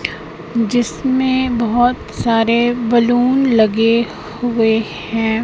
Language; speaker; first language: Hindi; native; Hindi